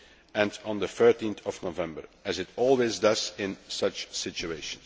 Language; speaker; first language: English; non-native, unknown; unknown